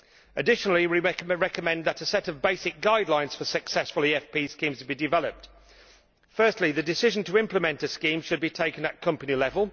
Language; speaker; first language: English; native; English